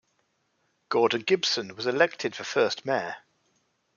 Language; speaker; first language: English; native; English